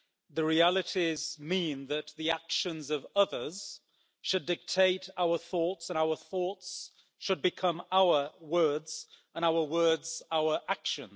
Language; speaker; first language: English; native; English